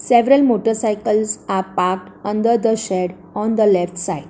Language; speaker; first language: English; non-native, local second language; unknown